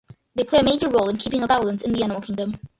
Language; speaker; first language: English; early bilingual, other home language; Malayalam